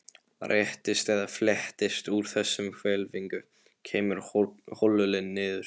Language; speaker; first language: Icelandic; non-native, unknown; Polish